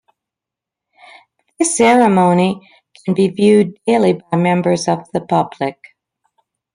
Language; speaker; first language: English; native; English